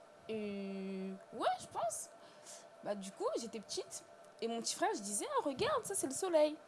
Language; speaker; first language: French; native; French